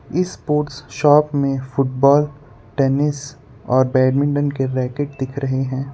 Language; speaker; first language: Hindi; non-native, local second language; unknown